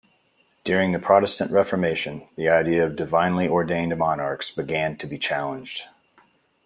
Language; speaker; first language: English; native; English